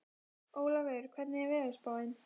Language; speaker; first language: Icelandic; native; Icelandic